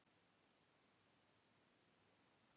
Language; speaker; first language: Icelandic; native; Icelandic